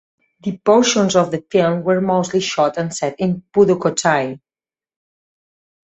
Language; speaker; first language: English; non-native, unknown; Catalan